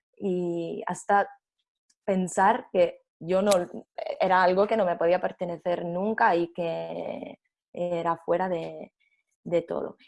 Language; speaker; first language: Spanish; non-native, fluent; Italian